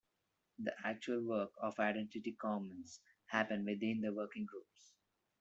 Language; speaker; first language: English; non-native, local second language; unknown